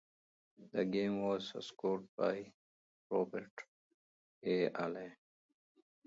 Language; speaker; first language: English; non-native, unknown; Pashto